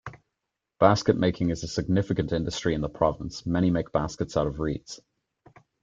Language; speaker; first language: English; native; English